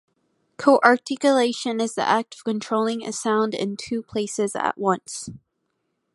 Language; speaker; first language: English; native; English